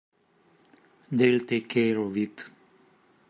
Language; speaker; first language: English; native; English